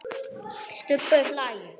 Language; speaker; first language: Icelandic; non-native, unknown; German